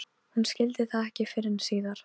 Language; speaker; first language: Icelandic; non-native, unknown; Polish